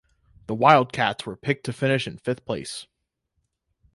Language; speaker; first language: English; native; English